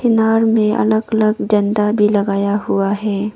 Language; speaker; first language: Hindi; non-native, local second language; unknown